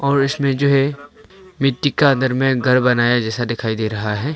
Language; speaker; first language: Hindi; non-native, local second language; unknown